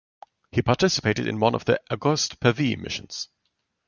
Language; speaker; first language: English; non-native, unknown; German